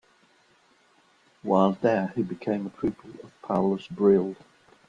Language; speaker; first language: English; non-native, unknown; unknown